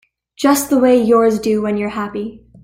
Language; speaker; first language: English; native; English